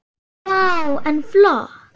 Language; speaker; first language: Icelandic; non-native, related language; Swedish